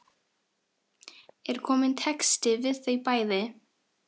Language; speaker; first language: Icelandic; non-native, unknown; Filipino